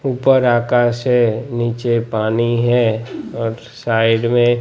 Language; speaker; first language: Hindi; non-native, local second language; Gujarati